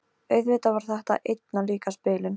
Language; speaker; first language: Icelandic; non-native, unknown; Polish